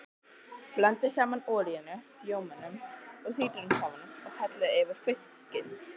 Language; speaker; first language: Icelandic; native; Icelandic